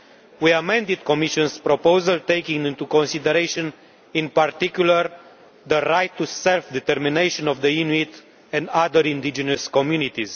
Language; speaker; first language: English; non-native, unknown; Romanian